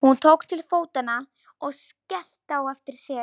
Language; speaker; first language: Icelandic; non-native, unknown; Polish